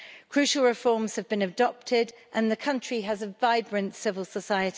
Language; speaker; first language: English; native; English